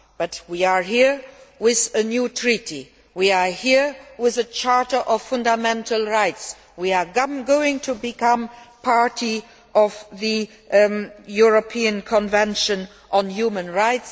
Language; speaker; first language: English; non-native, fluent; Luxembourgish